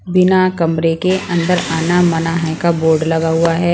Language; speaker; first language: Hindi; non-native, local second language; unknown